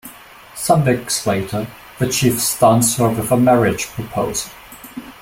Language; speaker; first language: English; non-native, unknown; German